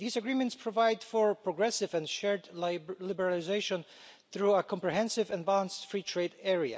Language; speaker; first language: English; non-native, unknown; Polish